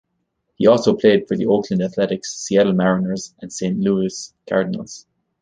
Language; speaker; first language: English; native; English